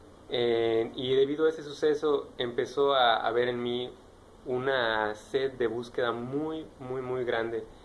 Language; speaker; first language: Spanish; native; Spanish